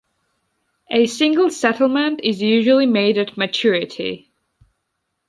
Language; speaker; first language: English; non-native, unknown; Georgian